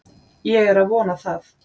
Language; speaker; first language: Icelandic; native; Icelandic